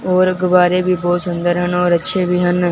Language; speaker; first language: Hindi; non-native, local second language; Punjabi